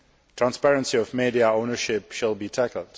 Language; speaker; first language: English; non-native, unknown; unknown